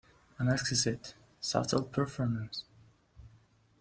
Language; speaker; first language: English; non-native, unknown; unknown